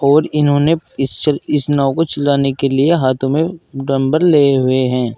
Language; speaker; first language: Hindi; native; Hindi